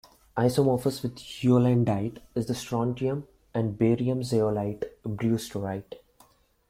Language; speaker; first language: English; non-native, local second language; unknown